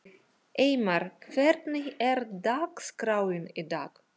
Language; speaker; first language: Icelandic; non-native, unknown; Russian